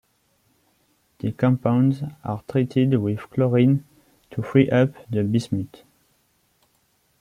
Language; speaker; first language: English; non-native, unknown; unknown